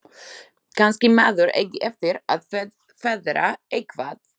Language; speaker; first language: Icelandic; non-native, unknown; Slovak